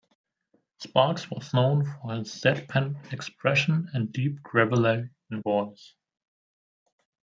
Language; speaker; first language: English; non-native, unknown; German